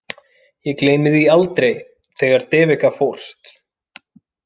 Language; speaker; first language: Icelandic; non-native, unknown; Finnish